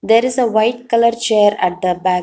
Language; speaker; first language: English; non-native, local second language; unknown